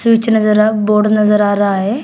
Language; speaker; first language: Hindi; native; Hindi